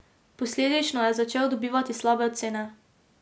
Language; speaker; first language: Slovenian; native; Slovenian